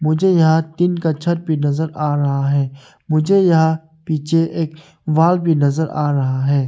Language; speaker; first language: Hindi; early bilingual, other home language; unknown